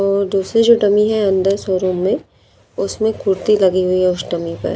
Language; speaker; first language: Hindi; native; Hindi